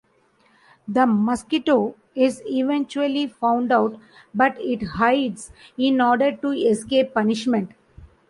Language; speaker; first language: English; non-native, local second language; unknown